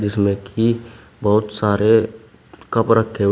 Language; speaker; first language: Hindi; native; Hindi